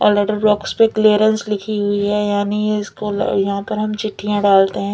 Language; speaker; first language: Hindi; non-native, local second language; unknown